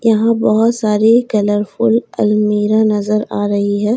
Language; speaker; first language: Hindi; native; Hindi